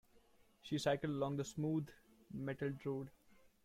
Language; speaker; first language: English; non-native, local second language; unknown